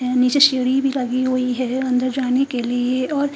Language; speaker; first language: Hindi; non-native, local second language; Punjabi